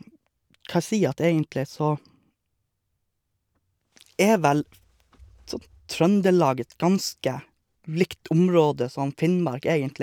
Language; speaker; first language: Norwegian; native; Norwegian